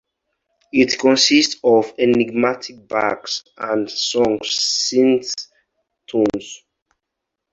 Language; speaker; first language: English; non-native, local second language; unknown